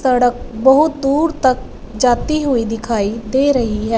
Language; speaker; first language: Hindi; non-native, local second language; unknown